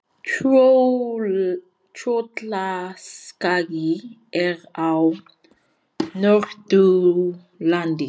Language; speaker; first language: Icelandic; non-native, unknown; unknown